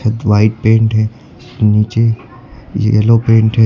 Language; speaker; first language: Hindi; native; Hindi